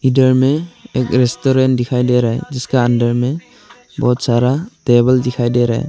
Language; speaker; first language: Hindi; non-native, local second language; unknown